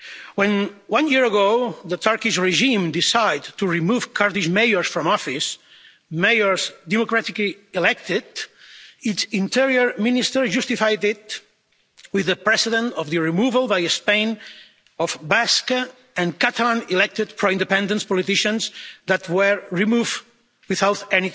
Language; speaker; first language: English; non-native, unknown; Catalan